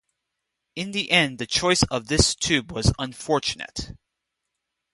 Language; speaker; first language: English; native; English